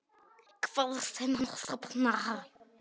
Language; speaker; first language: Icelandic; non-native, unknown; Polish